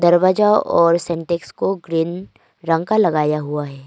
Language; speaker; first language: Hindi; non-native, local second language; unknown